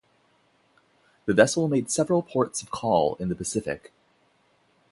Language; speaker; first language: English; native; English